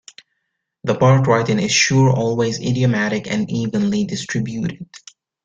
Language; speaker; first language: English; native; English